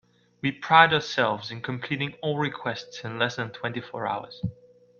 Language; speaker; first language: English; non-native, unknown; Dutch